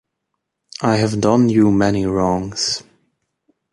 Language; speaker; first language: English; native; English